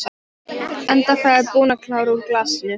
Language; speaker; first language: Icelandic; non-native, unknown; Polish